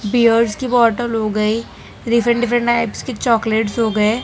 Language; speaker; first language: Hindi; non-native, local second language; Gujarati